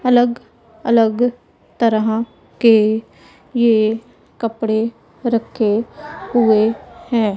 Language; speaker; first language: Hindi; non-native, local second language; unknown